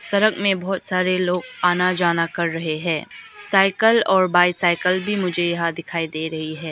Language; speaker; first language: Hindi; early bilingual, other home language; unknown